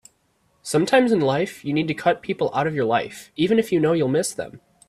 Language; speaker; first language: English; native; English